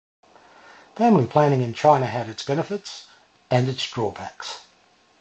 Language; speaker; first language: English; native; English